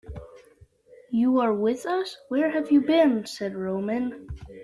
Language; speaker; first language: English; native; English